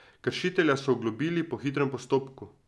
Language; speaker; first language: Slovenian; native; Slovenian